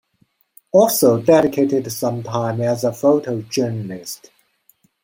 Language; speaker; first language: English; non-native, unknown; Chinese